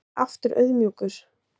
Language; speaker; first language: Icelandic; native; Icelandic